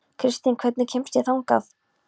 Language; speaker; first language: Icelandic; non-native, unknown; Polish